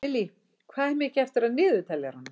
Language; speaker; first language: Icelandic; native; Icelandic